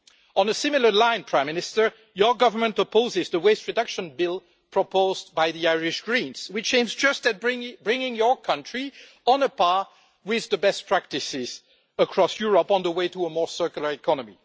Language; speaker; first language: English; non-native, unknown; French